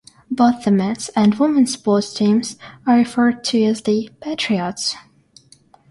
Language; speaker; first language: English; non-native, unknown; Russian